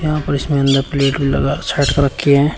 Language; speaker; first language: Hindi; native; Hindi